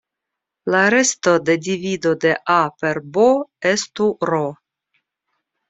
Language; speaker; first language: Esperanto; non-native, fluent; Russian